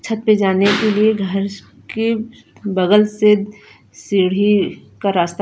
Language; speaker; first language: Hindi; non-native, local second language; Punjabi